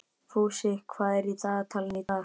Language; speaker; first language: Icelandic; native; Icelandic